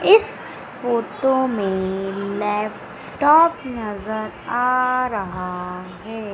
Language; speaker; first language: Hindi; native; Hindi